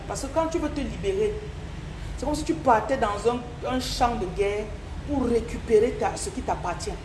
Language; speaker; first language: French; non-native, local second language; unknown